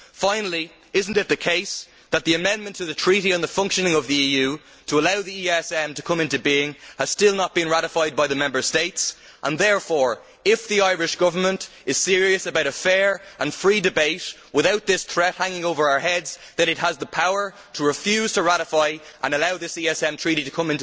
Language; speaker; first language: English; native; English